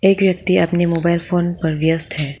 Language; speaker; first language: Hindi; non-native, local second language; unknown